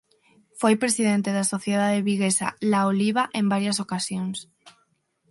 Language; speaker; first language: Galician; non-native, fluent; Spanish